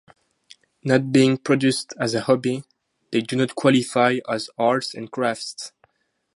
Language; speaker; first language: English; non-native, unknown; French